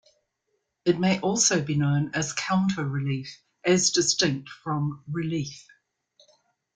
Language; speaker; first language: English; native; English